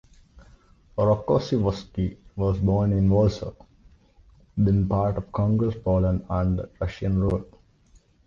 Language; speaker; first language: English; non-native, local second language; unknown